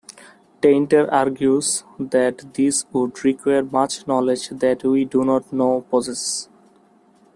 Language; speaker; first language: English; non-native, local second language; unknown